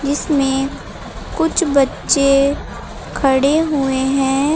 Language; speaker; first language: Hindi; native; Hindi